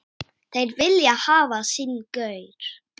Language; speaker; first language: Icelandic; native; Icelandic